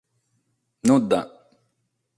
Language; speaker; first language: Sardinian; non-native, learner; Catalan